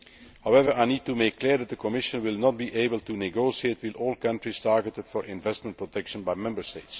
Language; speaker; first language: English; non-native, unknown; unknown